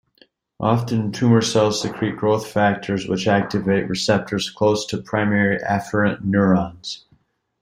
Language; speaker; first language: English; native; English